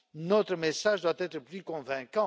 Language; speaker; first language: French; non-native, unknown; Romanian